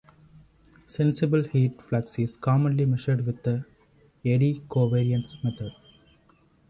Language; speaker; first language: English; non-native, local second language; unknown